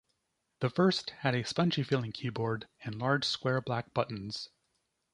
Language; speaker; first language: English; native; English